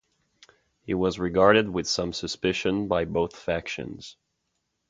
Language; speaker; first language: English; non-native, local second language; French